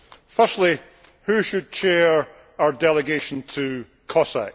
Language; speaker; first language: English; native; English